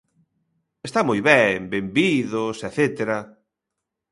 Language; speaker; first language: Galician; native; Galician